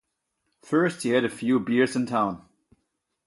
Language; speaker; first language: English; non-native, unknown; German